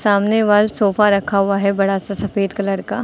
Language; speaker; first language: Hindi; native; Hindi